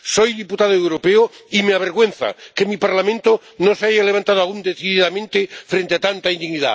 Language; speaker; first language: Spanish; non-native, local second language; Catalan